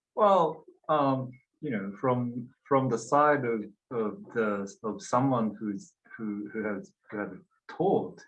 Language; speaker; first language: English; non-native, fluent; Japanese